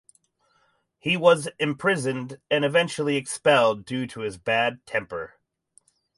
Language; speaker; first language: English; native; English